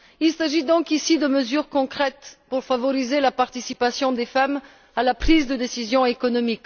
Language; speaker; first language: French; non-native, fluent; Bulgarian